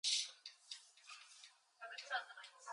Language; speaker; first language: English; native; English